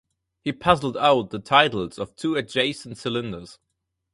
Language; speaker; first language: English; non-native, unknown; German